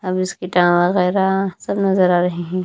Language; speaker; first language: Hindi; non-native, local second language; Punjabi